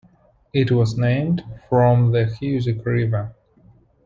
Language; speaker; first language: English; non-native, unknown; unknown